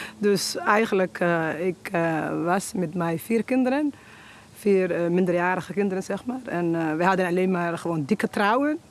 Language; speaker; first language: Dutch; non-native, fluent; Somali